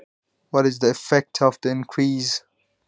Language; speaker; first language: Icelandic; non-native, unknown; Nepali